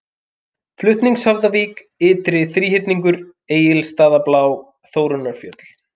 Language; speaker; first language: Icelandic; native; Icelandic